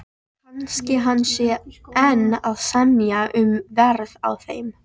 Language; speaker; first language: Icelandic; native; Icelandic